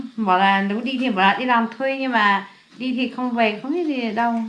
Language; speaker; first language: Vietnamese; non-native, local second language; Hmong